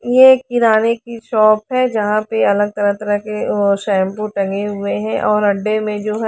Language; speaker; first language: Hindi; native; Hindi